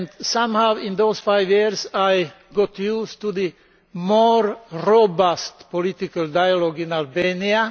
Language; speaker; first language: English; non-native, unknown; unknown